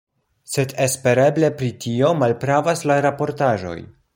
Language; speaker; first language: Esperanto; non-native, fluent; Polish